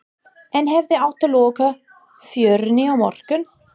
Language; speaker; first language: Icelandic; non-native, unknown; English